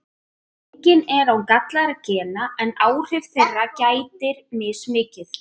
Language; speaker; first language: Icelandic; native; Icelandic